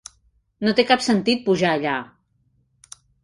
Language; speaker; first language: Catalan; native; Catalan